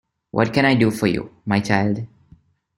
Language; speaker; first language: English; non-native, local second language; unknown